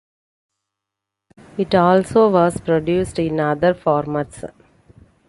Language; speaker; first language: English; non-native, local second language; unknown